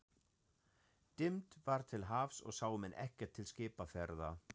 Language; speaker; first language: Icelandic; non-native, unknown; German